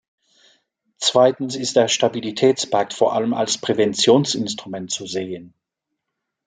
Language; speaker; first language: German; non-native, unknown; French